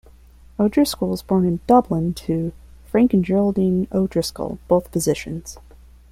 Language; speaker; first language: English; non-native, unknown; Spanish